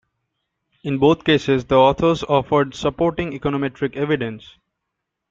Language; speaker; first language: English; non-native, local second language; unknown